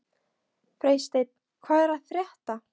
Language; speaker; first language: Icelandic; non-native, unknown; Polish